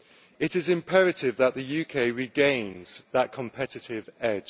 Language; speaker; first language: English; native; English